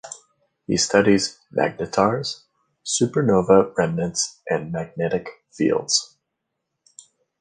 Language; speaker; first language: English; native; English